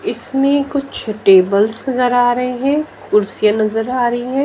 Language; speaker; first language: Hindi; native; Hindi